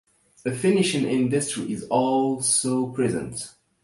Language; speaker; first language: English; non-native, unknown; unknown